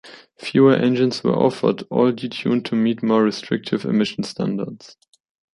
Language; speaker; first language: English; non-native, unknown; German